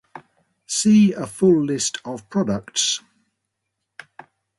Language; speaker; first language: English; native; English